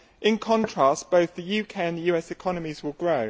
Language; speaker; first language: English; native; English